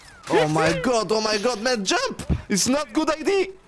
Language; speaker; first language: English; non-native, learner; French